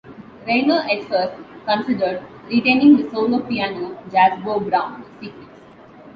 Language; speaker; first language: English; non-native, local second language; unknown